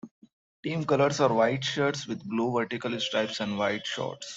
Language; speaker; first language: English; non-native, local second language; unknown